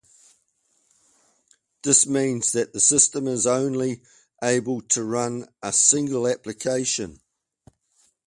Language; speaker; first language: English; native; English